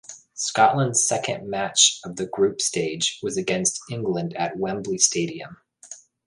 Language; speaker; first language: English; native; English